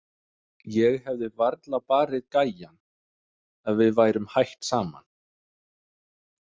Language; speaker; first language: Icelandic; non-native, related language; Danish